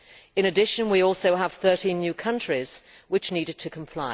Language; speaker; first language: English; native; English